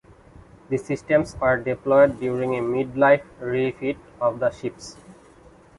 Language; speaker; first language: English; non-native, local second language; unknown